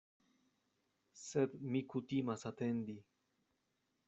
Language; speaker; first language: Esperanto; non-native, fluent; Spanish